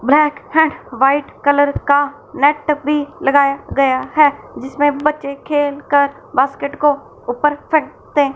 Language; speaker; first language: Hindi; non-native, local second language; Punjabi